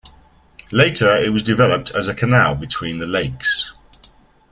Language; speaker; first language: English; native; English